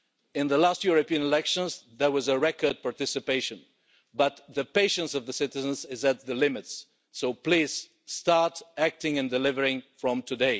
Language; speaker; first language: English; non-native, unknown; Bulgarian